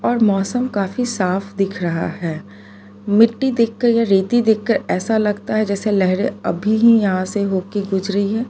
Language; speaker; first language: Hindi; non-native, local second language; Gujarati